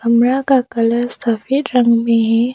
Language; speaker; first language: Hindi; non-native, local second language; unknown